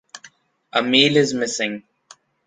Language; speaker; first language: English; non-native, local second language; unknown